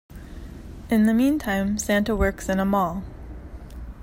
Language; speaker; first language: English; native; English